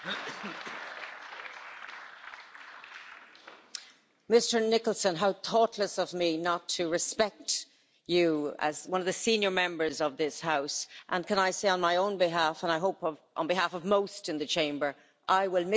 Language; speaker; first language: English; native; English